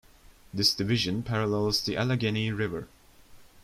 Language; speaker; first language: English; non-native, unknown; Turkish